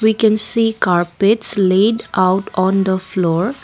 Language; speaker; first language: English; non-native, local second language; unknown